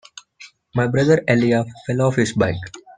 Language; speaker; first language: English; non-native, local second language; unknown